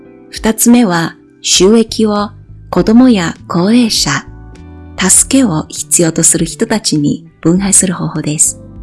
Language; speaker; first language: Japanese; native; Japanese